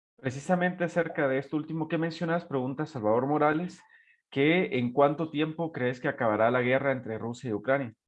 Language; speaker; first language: Spanish; native; Spanish